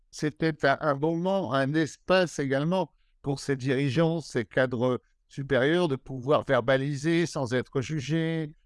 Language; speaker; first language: French; native; French